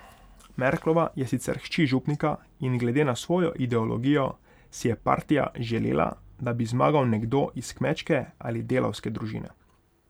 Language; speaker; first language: Slovenian; non-native, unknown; Hungarian